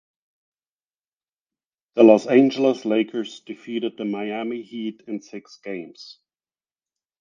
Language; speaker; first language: English; non-native, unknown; German